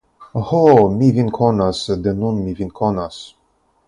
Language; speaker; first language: Esperanto; non-native, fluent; Russian